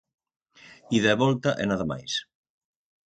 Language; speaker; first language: Galician; native; Galician